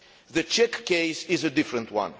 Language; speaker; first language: English; non-native, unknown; Romanian